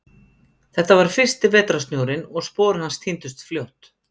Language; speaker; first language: Icelandic; native; Icelandic